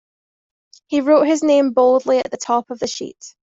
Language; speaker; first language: English; native; English